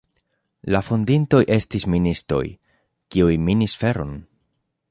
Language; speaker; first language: Esperanto; non-native, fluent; Spanish